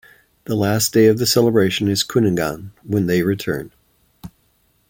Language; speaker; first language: English; native; English